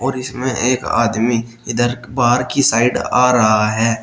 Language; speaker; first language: Hindi; native; Hindi